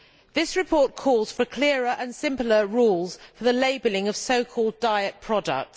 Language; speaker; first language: English; native; English